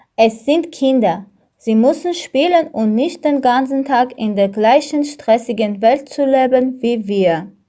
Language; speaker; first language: German; non-native, learner; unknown